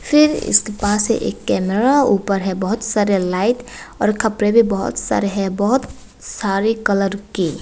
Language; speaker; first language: Hindi; non-native, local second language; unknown